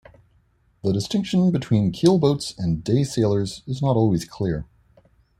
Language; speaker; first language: English; native; English